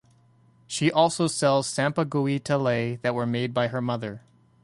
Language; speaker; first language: English; native; English